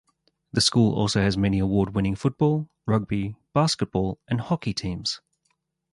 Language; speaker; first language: English; native; English